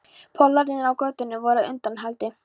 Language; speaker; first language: Icelandic; non-native, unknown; Polish